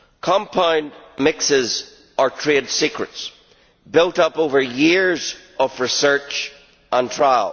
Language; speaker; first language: English; native; English